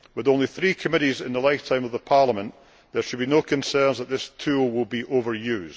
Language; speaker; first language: English; native; English